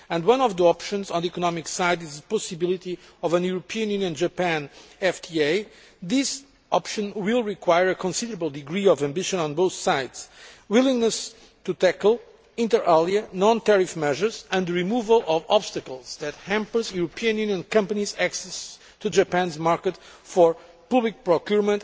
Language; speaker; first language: English; non-native, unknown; Portuguese